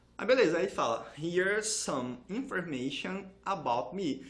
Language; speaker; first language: English; non-native, fluent; Portuguese